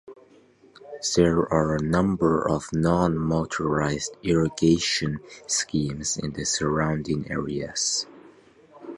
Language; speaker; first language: English; non-native, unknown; Mongolian